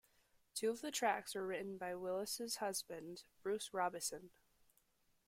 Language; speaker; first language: English; native; English